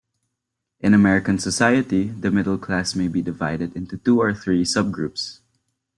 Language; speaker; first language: English; non-native, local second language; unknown